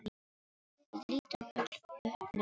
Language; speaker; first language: Icelandic; non-native, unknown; Filipino